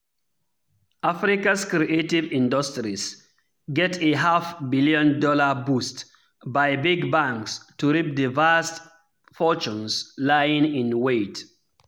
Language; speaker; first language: English; non-native, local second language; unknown